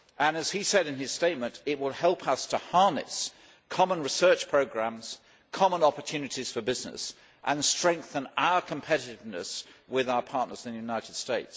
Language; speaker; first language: English; native; English